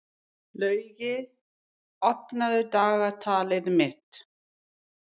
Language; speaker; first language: Icelandic; non-native, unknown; English